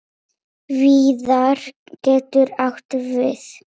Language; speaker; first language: Icelandic; non-native, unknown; Polish